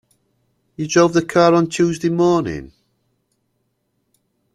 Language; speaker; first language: English; native; English